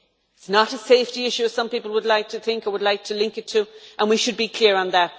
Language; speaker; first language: English; native; English